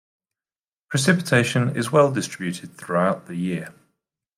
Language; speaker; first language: English; native; English